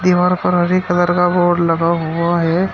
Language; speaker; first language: Hindi; native; Hindi